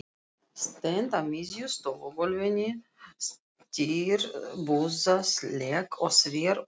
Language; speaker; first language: Icelandic; non-native, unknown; Russian